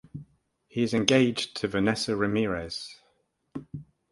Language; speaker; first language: English; native; English